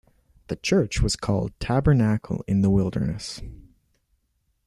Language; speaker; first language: English; native; English